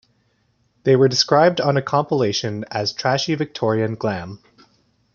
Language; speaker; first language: English; native; English